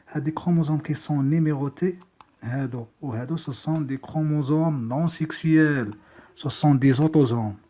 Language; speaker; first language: French; non-native, local second language; Arabic